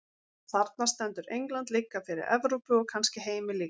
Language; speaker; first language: Icelandic; native; Icelandic